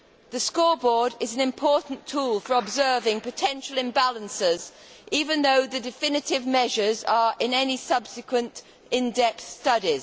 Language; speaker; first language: English; native; English